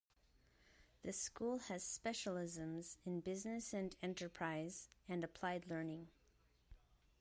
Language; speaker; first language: English; native; English